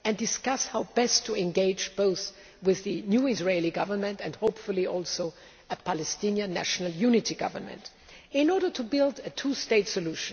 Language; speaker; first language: English; non-native, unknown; German